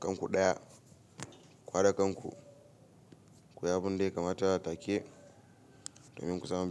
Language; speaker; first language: Hausa; native; Hausa